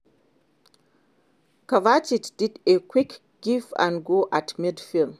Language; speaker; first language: English; non-native, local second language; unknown